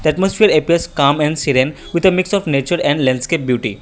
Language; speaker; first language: English; non-native, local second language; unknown